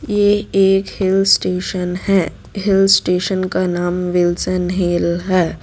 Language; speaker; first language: Hindi; non-native, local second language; Gujarati